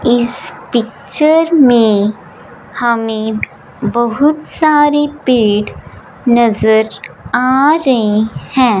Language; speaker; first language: Hindi; non-native, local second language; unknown